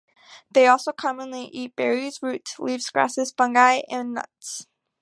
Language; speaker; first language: English; native; English